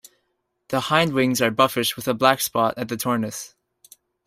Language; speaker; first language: English; native; English